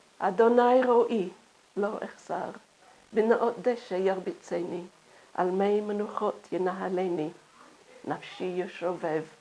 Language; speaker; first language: Hebrew; non-native, fluent; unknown